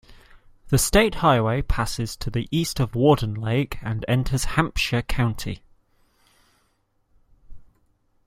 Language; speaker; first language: English; native; English